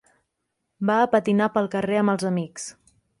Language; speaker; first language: Catalan; native; Catalan